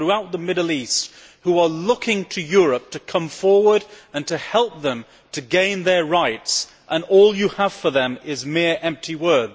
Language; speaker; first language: English; native; English